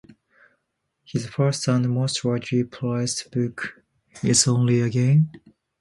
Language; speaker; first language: English; non-native, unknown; Japanese